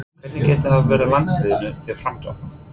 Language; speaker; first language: Icelandic; non-native, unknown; English